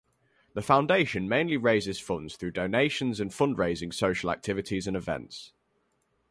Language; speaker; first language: English; native; English